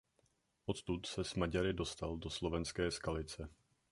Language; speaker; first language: Czech; native; Czech